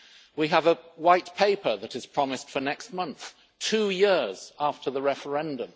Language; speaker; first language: English; native; English